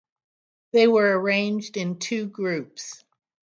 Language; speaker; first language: English; native; English